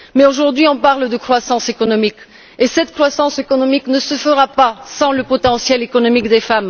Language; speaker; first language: French; non-native, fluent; Bulgarian